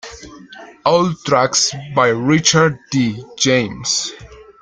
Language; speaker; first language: English; non-native, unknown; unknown